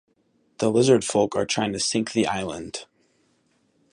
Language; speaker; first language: English; native; English